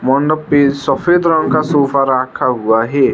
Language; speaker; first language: Hindi; non-native, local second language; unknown